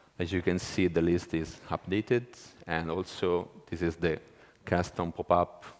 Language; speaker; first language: English; non-native, fluent; Italian